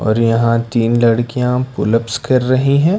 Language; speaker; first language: Hindi; non-native, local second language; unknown